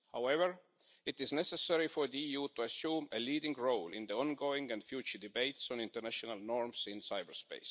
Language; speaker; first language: English; non-native, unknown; Estonian